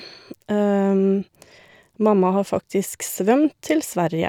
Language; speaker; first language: Norwegian; native; Norwegian